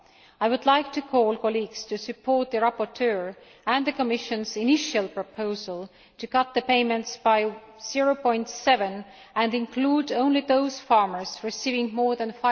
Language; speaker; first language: English; non-native, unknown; Estonian